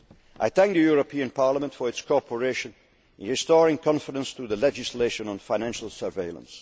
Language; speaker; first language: English; non-native, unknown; Dutch